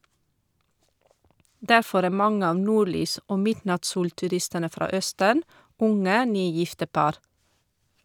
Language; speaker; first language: Norwegian; non-native, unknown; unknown